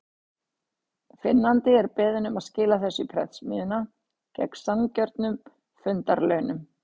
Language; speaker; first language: Icelandic; native; Icelandic